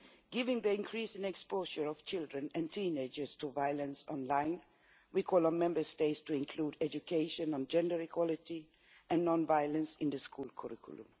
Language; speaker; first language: English; non-native, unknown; Swedish